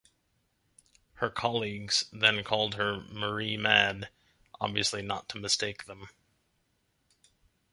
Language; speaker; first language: English; native; English